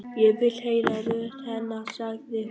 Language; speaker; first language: Icelandic; non-native, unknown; Vietnamese